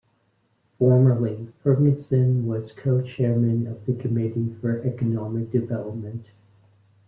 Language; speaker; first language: English; native; English